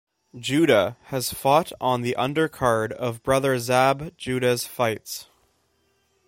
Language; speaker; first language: English; native; English